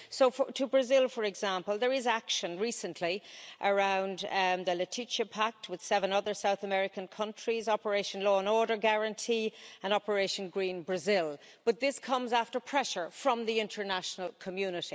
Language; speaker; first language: English; native; English